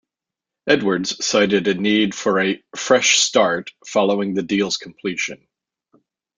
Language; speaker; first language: English; native; English